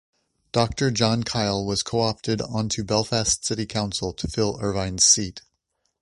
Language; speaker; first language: English; native; English